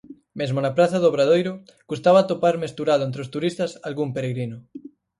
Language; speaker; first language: Galician; native; Galician